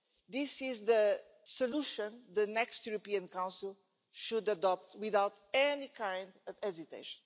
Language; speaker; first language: English; non-native, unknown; Portuguese